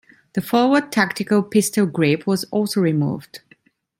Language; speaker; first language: English; non-native, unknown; Italian